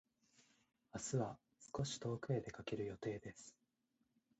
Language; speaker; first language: Japanese; native; Japanese